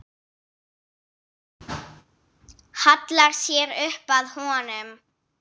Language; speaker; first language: Icelandic; non-native, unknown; English